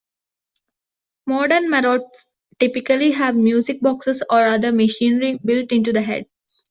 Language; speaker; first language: English; non-native, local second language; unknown